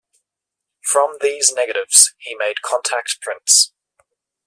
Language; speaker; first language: English; native; English